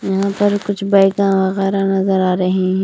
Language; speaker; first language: Hindi; non-native, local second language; Punjabi